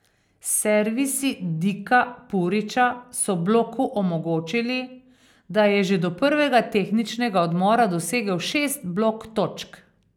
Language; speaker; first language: Slovenian; native; Slovenian